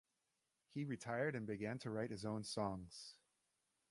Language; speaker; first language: English; native; English